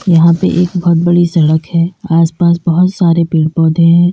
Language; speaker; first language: Hindi; native; Hindi